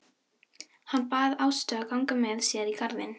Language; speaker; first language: Icelandic; non-native, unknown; Filipino